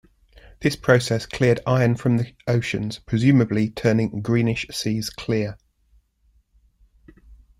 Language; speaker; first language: English; native; English